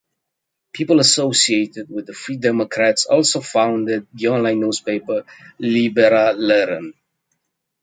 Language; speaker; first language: English; native; English